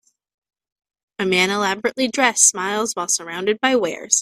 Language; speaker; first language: English; native; English